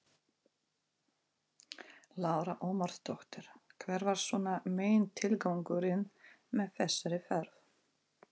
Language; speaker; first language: Icelandic; non-native, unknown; Russian